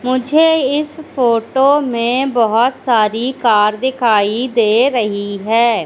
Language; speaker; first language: Hindi; native; Hindi